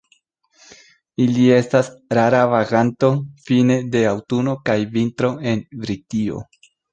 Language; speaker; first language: Esperanto; non-native, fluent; Spanish